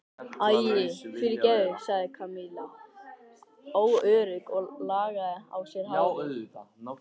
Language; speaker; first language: Icelandic; native; Icelandic